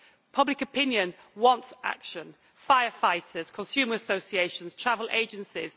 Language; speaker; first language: English; native; English